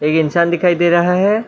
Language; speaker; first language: Hindi; non-native, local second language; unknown